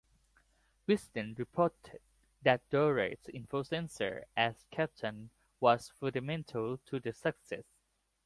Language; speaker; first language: English; non-native, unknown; Thai